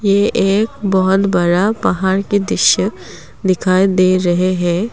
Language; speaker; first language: Hindi; non-native, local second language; Assamese